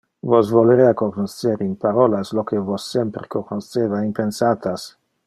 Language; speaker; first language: Interlingua; non-native, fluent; Dutch